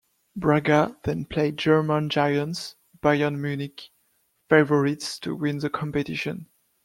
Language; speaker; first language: English; non-native, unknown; French